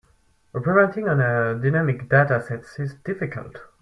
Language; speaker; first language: English; non-native, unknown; French